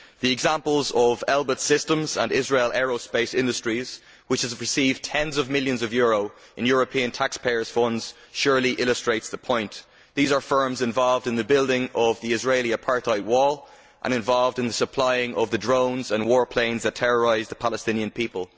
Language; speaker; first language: English; native; English